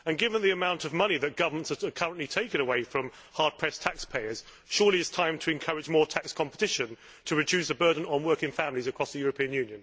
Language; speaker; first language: English; native; English